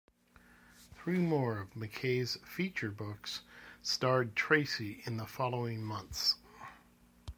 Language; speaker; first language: English; native; English